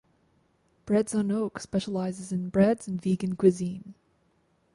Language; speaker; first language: English; native; English